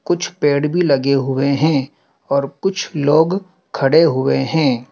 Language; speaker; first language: Hindi; native; Hindi